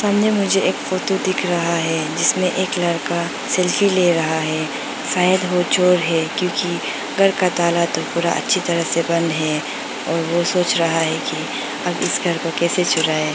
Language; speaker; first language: Hindi; non-native, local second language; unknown